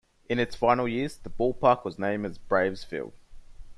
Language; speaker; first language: English; native; English